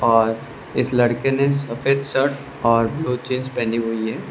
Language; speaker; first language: Hindi; non-native, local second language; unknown